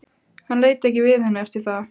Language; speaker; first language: Icelandic; native; Icelandic